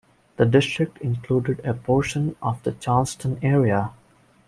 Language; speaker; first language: English; non-native, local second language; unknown